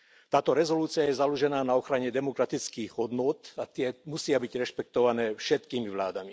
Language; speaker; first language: Slovak; non-native, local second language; Hungarian